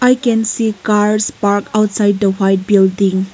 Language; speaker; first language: English; non-native, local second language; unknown